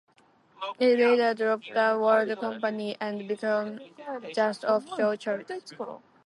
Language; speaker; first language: English; native; English